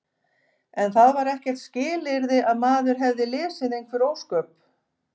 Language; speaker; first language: Icelandic; native; Icelandic